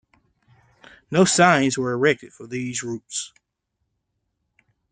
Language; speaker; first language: English; native; English